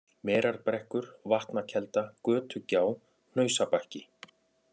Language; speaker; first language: Icelandic; native; Icelandic